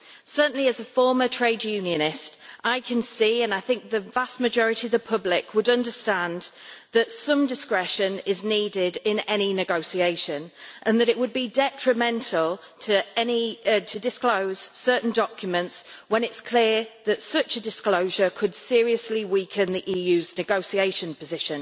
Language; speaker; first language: English; native; English